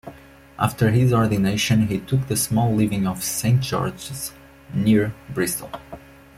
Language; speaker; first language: English; non-native, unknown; Portuguese